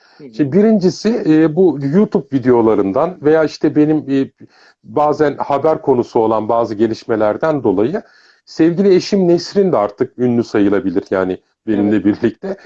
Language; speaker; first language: Turkish; early bilingual, heritage; Turkish